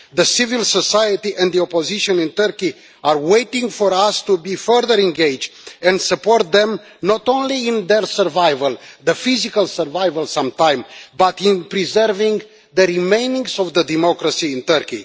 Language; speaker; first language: English; non-native, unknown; Romanian